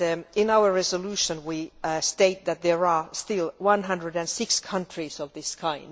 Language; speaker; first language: English; non-native, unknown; Finnish